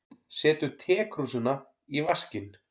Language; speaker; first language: Icelandic; native; Icelandic